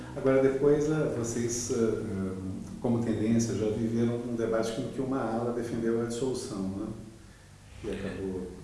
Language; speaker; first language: Portuguese; native; Portuguese